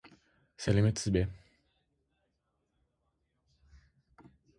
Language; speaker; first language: English; non-native, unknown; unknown